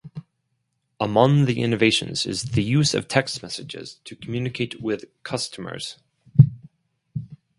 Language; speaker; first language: English; non-native, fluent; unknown